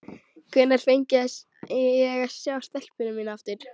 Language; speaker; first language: Icelandic; native; Icelandic